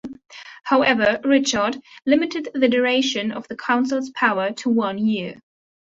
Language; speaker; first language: English; non-native, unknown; German